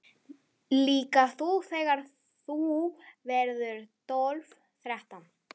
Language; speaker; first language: Icelandic; non-native, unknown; Spanish